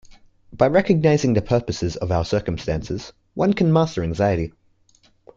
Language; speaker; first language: English; native; English